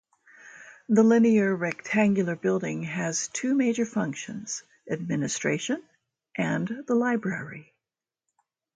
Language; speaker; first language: English; native; English